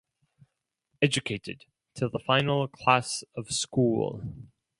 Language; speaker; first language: English; non-native, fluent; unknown